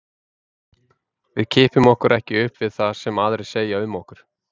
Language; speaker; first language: Icelandic; native; Icelandic